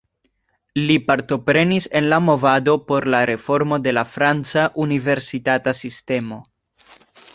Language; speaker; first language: Esperanto; non-native, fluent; Spanish